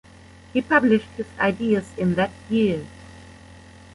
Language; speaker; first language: English; non-native, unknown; German